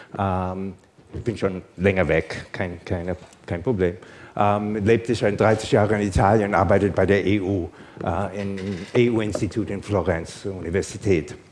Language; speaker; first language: German; non-native, fluent; English